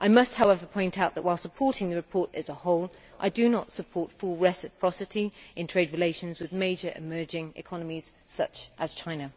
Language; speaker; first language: English; native; English